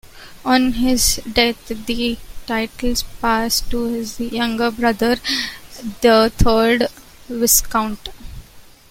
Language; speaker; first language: English; non-native, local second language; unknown